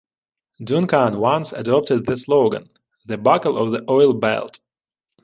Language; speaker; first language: English; non-native, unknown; Ukrainian